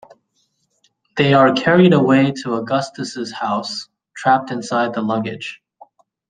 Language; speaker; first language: English; native; English